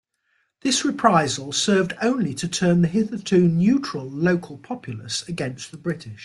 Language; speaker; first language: English; native; English